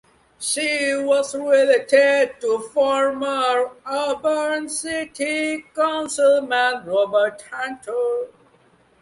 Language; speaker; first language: English; non-native, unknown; Bangla